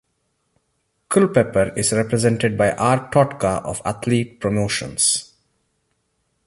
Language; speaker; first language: English; non-native, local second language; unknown